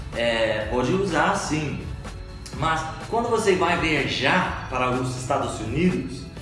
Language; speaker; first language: Portuguese; non-native, fluent; English